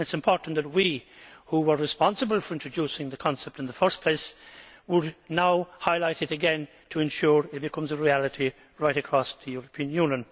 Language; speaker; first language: English; native; English